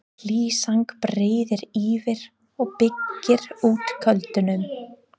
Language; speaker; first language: Icelandic; non-native, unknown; English